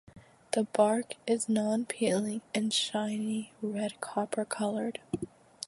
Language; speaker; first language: English; native; English